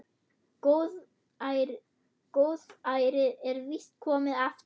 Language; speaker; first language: Icelandic; non-native, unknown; German